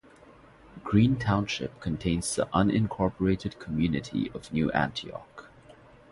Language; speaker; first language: English; non-native, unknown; Bangla